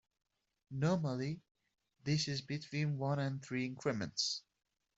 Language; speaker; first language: English; native; English